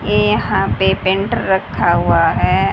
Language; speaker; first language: Hindi; native; Hindi